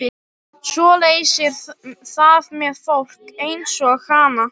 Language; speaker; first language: Icelandic; non-native, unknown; Polish